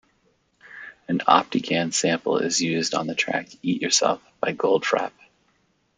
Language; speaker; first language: English; native; English